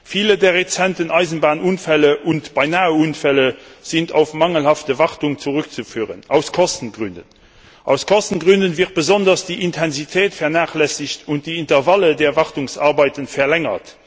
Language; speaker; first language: German; non-native, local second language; Luxembourgish